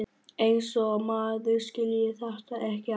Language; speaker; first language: Icelandic; non-native, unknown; Vietnamese